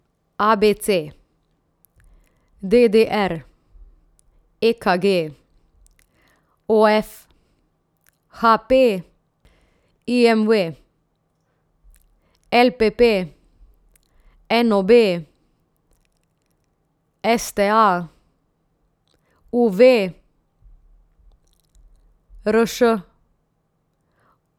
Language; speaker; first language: Slovenian; native; Slovenian